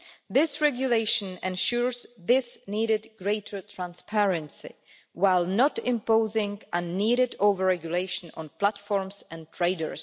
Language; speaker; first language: English; non-native, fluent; Czech